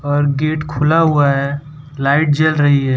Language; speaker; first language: Hindi; non-native, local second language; Gujarati